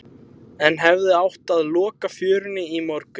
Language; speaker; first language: Icelandic; native; Icelandic